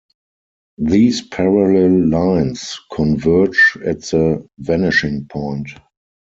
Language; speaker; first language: English; non-native, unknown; German